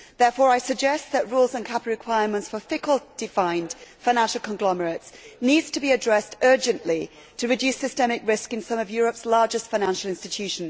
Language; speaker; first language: English; native; English